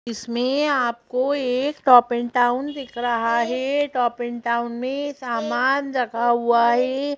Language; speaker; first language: Hindi; native; Hindi